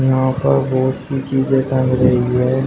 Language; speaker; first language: Hindi; native; Hindi